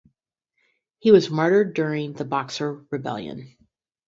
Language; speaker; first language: English; native; English